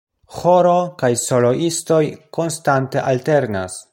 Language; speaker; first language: Esperanto; non-native, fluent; Polish